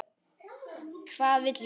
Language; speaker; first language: Icelandic; native; Icelandic